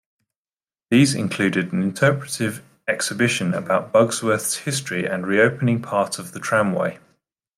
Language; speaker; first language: English; native; English